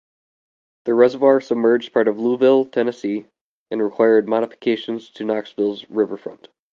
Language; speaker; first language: English; native; English